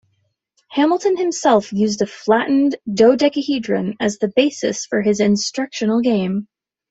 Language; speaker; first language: English; native; English